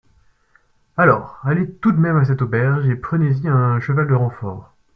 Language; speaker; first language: French; native; French